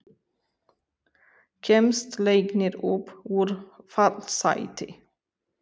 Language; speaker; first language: Icelandic; non-native, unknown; Romanian